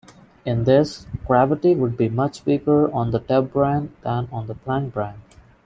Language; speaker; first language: English; non-native, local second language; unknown